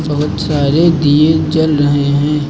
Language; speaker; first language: Hindi; native; Hindi